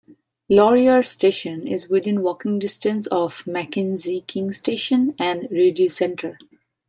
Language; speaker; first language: English; non-native, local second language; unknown